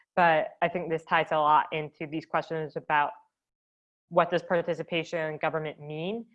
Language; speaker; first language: English; native; English